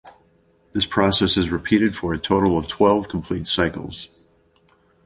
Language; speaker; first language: English; native; English